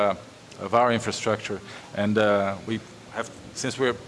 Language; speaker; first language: English; non-native, fluent; Portuguese